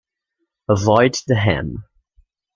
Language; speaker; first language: English; native; English